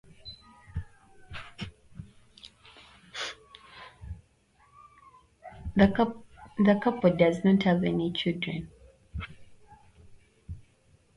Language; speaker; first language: English; native; English